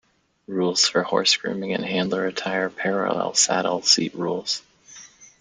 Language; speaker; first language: English; native; English